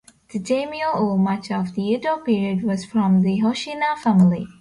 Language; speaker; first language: English; non-native, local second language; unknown